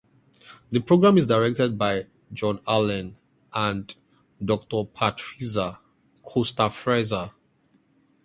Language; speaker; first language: English; native; English